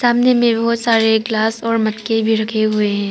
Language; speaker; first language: Hindi; non-native, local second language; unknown